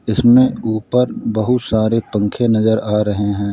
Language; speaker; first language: Hindi; native; Hindi